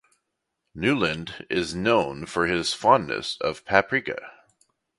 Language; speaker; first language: English; native; English